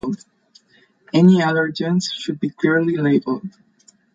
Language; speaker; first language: English; non-native, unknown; Spanish